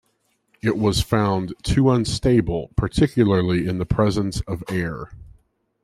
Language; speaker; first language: English; native; English